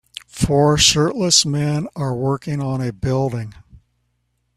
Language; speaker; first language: English; native; English